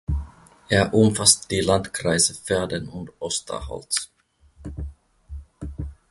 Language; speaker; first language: German; non-native, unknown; Finnish